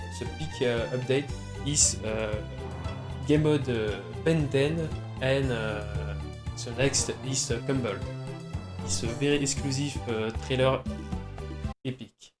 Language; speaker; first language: English; non-native, learner; French